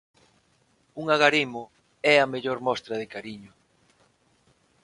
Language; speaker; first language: Galician; non-native, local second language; Spanish